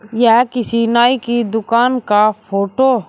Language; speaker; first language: Hindi; native; Hindi